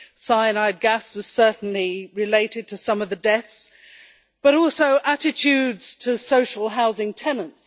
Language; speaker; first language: English; native; English